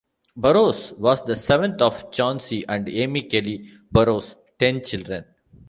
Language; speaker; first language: English; non-native, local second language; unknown